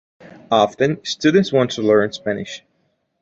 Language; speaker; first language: English; non-native, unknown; Portuguese